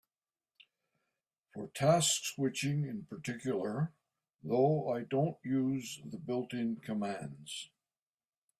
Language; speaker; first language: English; native; English